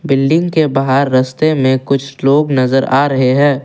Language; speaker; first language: Hindi; non-native, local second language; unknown